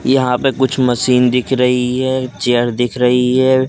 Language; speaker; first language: Hindi; native; Hindi